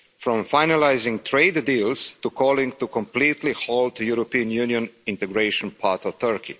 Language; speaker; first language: English; non-native, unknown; Croatian